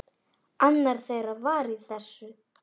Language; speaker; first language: Icelandic; non-native, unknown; Polish